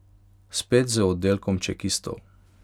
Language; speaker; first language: Slovenian; non-native, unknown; Hungarian